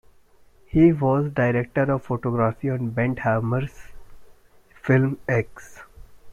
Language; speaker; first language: English; non-native, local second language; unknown